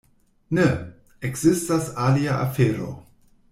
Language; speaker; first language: Esperanto; non-native, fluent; German